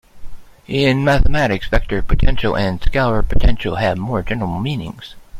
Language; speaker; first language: English; native; English